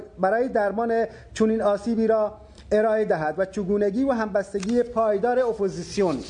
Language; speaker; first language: Persian; non-native, local second language; Baluchi